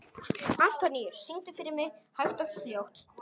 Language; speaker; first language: Icelandic; non-native, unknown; Polish